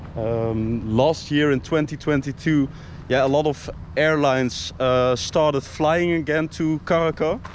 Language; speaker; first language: English; non-native, fluent; Dutch